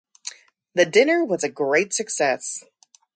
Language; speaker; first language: English; native; English